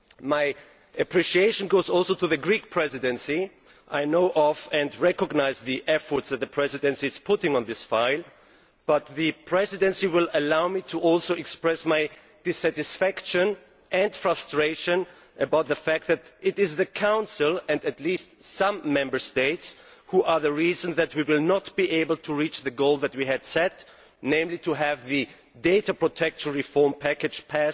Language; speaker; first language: English; non-native, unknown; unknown